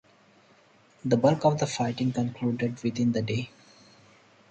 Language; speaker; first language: English; non-native, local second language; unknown